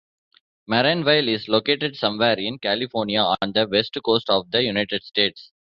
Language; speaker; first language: English; non-native, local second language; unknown